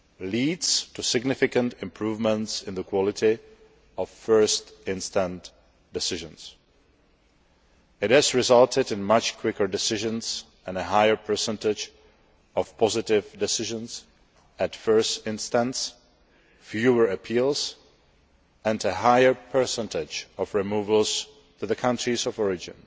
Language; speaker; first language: English; non-native, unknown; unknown